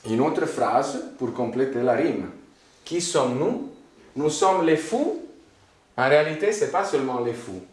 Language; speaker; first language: French; non-native, related language; Italian